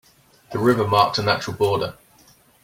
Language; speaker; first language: English; native; English